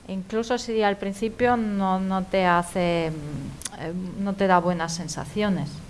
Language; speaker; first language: Spanish; native; Spanish